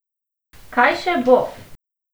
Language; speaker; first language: Slovenian; non-native, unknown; Macedonian